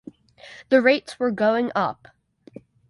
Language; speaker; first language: English; native; English